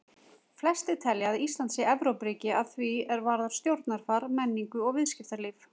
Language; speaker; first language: Icelandic; native; Icelandic